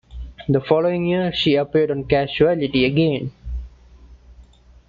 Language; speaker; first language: English; non-native, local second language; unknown